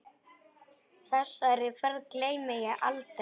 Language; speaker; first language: Icelandic; non-native, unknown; Polish